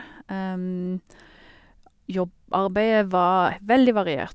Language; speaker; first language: Norwegian; native; Norwegian